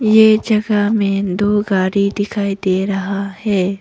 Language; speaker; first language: Hindi; non-native, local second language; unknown